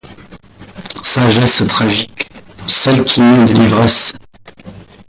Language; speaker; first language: French; native; French